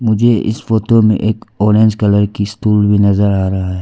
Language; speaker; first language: Hindi; non-native, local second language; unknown